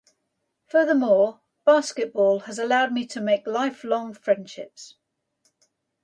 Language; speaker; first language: English; native; English